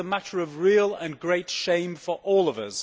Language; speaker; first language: English; native; English